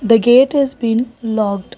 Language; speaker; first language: English; non-native, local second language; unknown